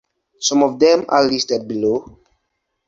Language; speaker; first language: English; non-native, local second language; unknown